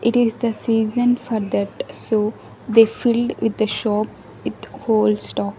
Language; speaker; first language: English; non-native, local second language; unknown